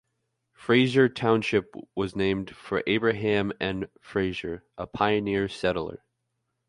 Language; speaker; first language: English; native; English